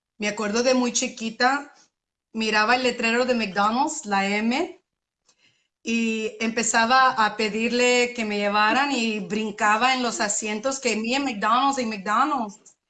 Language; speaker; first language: Spanish; early bilingual, other home language; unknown